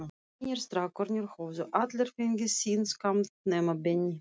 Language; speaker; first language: Icelandic; non-native, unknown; Russian